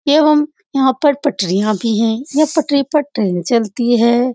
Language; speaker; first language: Hindi; native; Hindi